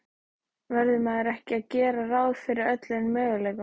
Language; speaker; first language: Icelandic; native; Icelandic